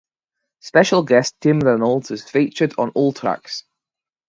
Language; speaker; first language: English; native; English